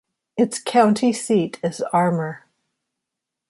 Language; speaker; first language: English; native; English